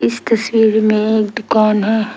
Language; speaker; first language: Hindi; early bilingual, other home language; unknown